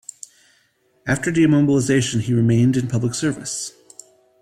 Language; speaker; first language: English; native; English